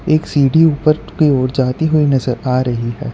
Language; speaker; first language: Hindi; non-native, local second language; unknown